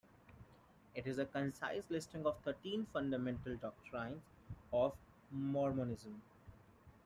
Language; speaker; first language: English; non-native, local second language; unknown